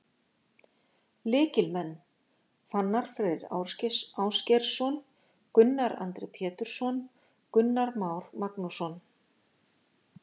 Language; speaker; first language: Icelandic; native; Icelandic